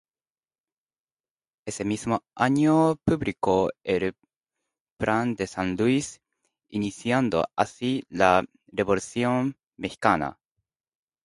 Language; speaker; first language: Spanish; non-native, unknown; Japanese